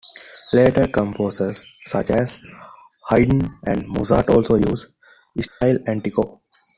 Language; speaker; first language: English; non-native, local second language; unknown